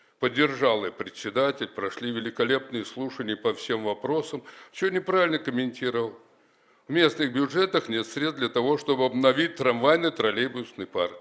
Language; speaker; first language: Russian; native; Russian